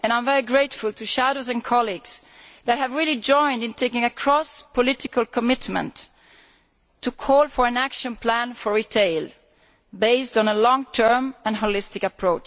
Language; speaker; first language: English; non-native, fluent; Italian